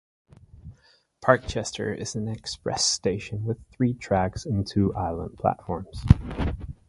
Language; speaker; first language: English; native; English